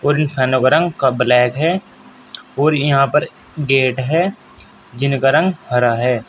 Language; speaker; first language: Hindi; native; Hindi